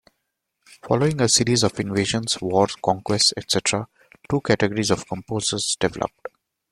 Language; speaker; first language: English; non-native, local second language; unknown